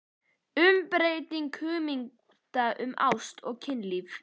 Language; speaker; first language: Icelandic; native; Icelandic